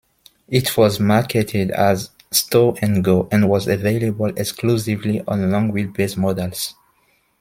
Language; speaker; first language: English; non-native, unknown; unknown